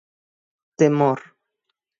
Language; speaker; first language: Galician; native; Galician